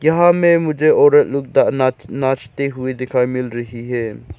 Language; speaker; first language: Hindi; non-native, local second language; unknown